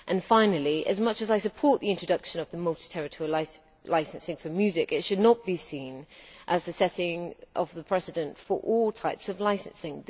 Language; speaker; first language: English; native; English